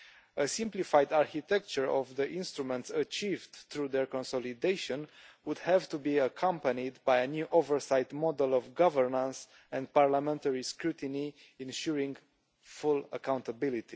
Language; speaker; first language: English; non-native, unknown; Romanian